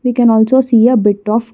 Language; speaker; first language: English; non-native, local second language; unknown